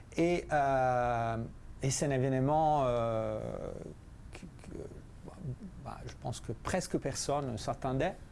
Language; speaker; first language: French; non-native, fluent; Italian